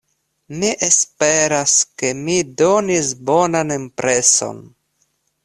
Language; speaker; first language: Esperanto; non-native, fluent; Russian